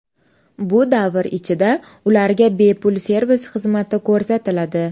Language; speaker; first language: Uzbek; native; Uzbek